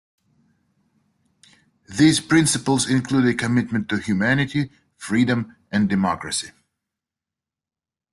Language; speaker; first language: English; native; English